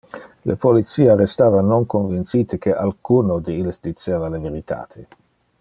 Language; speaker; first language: Interlingua; non-native, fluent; Dutch